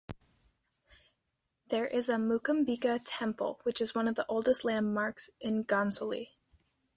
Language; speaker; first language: English; native; English